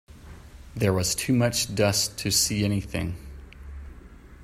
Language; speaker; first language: English; native; English